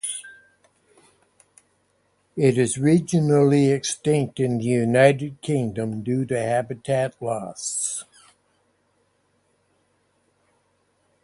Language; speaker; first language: English; native; English